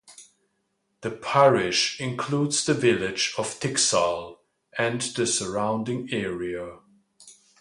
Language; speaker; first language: English; non-native, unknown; German